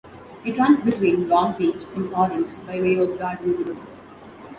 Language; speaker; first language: English; non-native, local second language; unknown